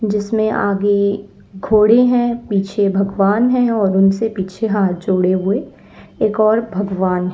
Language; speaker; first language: Hindi; native; Hindi